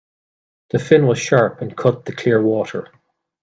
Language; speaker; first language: English; native; English